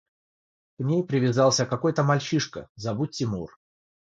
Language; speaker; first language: Russian; non-native, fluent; Georgian